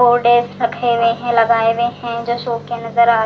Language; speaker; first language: Hindi; native; Hindi